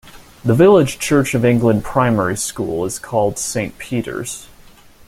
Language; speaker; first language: English; native; English